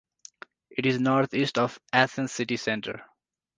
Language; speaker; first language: English; non-native, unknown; Nepali